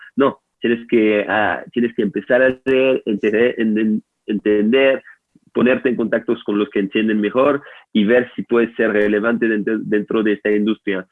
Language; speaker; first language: Spanish; non-native, fluent; French